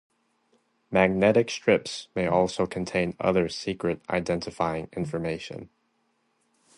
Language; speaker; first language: English; native; English